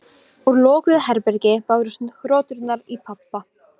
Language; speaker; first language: Icelandic; non-native, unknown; Polish